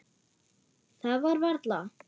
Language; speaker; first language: Icelandic; non-native, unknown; German